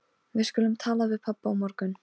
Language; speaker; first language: Icelandic; non-native, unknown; Polish